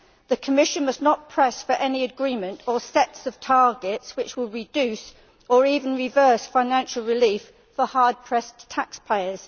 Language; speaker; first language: English; native; English